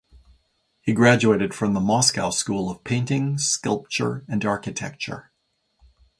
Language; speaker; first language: English; native; English